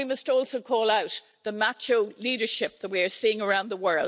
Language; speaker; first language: English; native; English